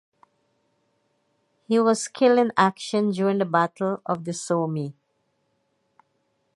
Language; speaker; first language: English; native; English